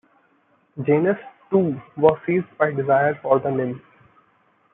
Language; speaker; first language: English; non-native, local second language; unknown